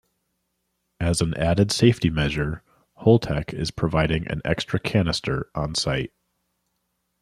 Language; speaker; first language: English; native; English